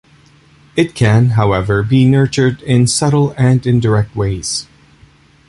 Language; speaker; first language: English; native; English